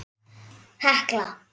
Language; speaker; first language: Icelandic; native; Icelandic